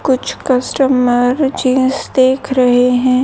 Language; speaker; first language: Hindi; native; Hindi